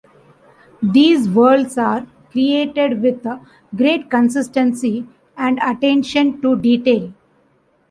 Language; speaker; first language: English; non-native, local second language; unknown